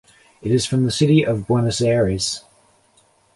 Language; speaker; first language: English; native; English